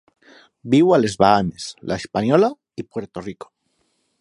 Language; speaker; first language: Catalan; non-native, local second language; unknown